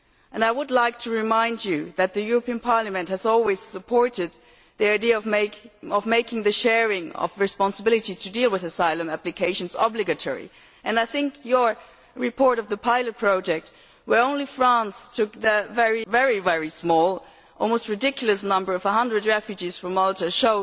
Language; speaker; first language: English; non-native, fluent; German